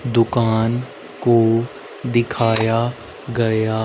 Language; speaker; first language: Hindi; native; Hindi